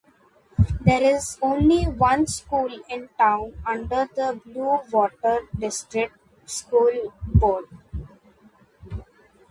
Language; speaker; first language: English; non-native, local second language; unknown